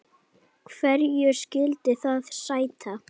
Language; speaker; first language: Icelandic; native; Icelandic